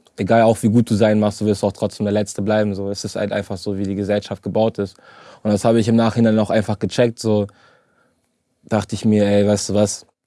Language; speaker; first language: German; early bilingual, other home language; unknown